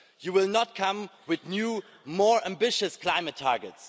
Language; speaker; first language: English; non-native, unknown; German